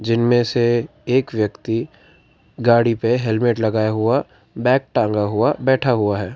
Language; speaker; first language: Hindi; non-native, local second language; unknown